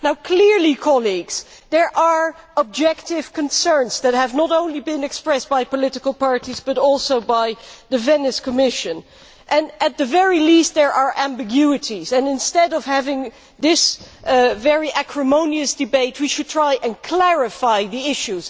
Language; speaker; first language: English; non-native, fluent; Dutch